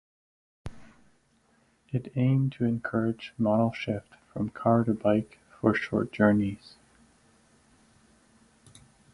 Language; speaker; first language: English; native; English